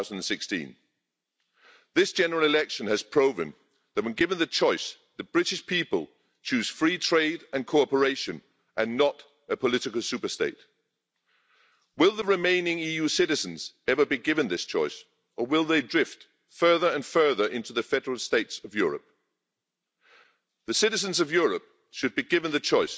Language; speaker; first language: English; non-native, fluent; Danish